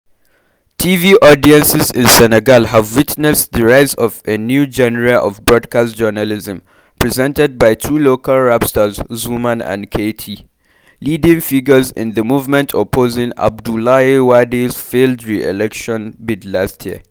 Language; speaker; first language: English; non-native, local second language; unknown